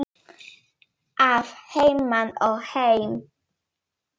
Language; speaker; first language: Icelandic; non-native, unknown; Polish